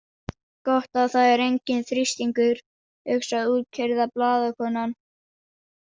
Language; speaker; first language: Icelandic; non-native, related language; Danish